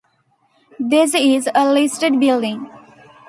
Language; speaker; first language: English; non-native, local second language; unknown